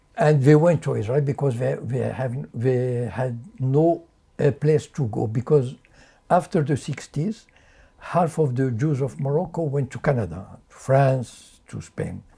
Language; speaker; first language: English; non-native, fluent; French